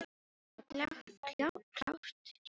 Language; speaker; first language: Icelandic; non-native, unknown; Filipino